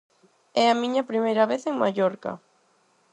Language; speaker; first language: Galician; non-native, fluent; Spanish